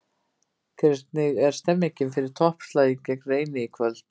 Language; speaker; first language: Icelandic; native; Icelandic